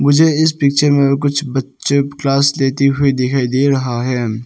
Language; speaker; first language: Hindi; early bilingual, other home language; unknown